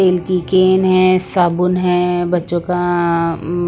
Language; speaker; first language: Hindi; non-native, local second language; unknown